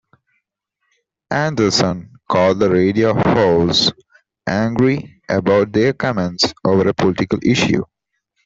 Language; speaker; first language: English; non-native, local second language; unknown